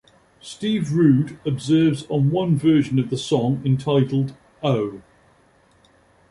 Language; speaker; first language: English; native; English